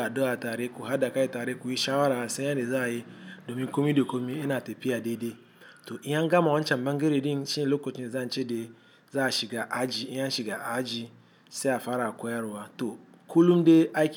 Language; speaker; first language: Hausa; non-native, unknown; Igbo